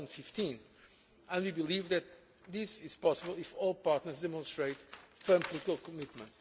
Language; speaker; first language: English; non-native, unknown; Portuguese